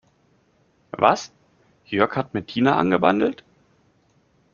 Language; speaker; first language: German; native; German